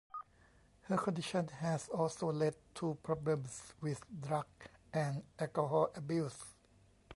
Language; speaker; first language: English; non-native, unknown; Thai